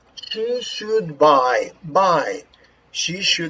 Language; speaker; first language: English; non-native, fluent; Spanish